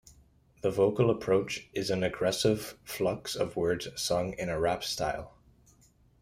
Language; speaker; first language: English; native; English